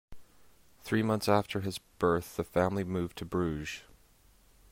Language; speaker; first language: English; native; English